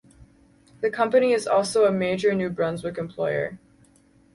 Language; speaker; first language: English; native; English